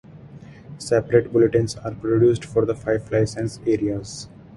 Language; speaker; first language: English; non-native, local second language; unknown